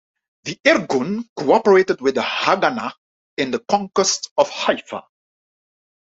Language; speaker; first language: English; non-native, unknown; Dutch